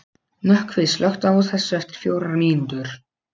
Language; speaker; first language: Icelandic; non-native, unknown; Polish